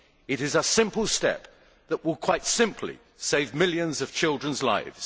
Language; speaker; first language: English; native; English